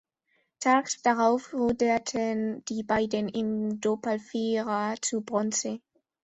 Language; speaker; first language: German; non-native, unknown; Spanish